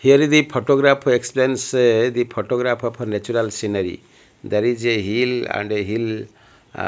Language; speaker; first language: English; non-native, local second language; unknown